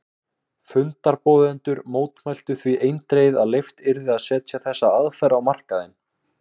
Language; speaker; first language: Icelandic; native; Icelandic